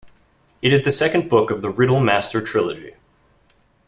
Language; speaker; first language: English; native; English